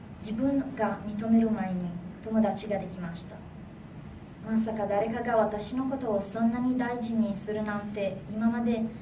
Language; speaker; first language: Japanese; non-native, fluent; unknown